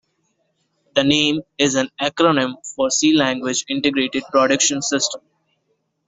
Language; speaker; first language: English; non-native, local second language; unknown